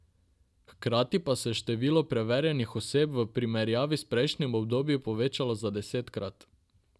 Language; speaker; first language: Slovenian; non-native, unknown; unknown